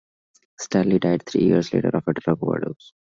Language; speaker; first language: English; non-native, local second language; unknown